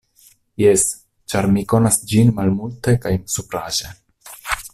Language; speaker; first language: Esperanto; non-native, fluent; Italian